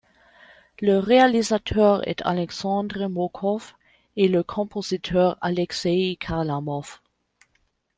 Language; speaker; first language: French; non-native, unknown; German